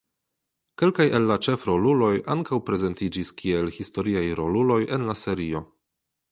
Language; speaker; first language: Esperanto; non-native, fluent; Polish